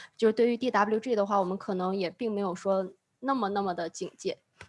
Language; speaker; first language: Chinese; native; Chinese